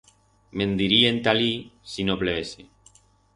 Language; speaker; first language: Aragonese; non-native, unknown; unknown